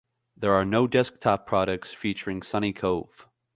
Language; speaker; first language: English; native; English